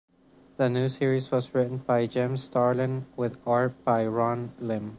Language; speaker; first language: English; non-native, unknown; Spanish